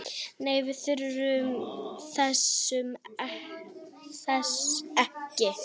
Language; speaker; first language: Icelandic; native; Icelandic